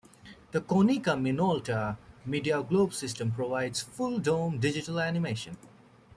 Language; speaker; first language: English; native; English